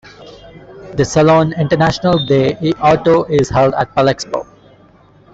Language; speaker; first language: English; non-native, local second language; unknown